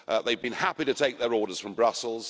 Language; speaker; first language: English; native; English